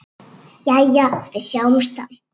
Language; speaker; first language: Icelandic; native; Icelandic